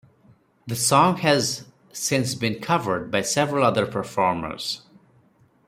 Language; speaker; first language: English; non-native, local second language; Odia